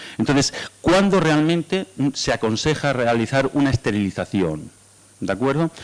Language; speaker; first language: Spanish; native; Spanish